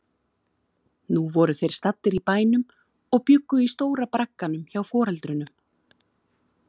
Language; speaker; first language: Icelandic; native; Icelandic